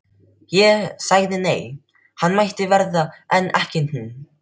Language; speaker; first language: Icelandic; non-native, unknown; Filipino